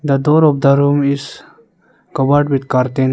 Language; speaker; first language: English; non-native, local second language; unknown